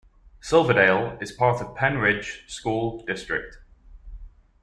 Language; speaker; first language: English; native; English